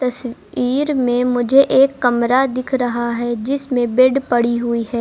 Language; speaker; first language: Hindi; native; Hindi